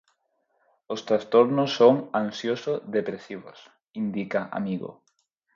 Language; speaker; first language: Galician; non-native, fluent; Spanish